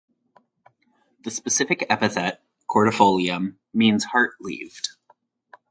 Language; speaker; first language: English; native; English